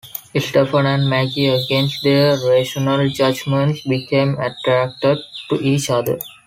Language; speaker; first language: English; non-native, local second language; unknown